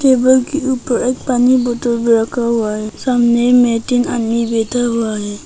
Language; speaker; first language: Hindi; non-native, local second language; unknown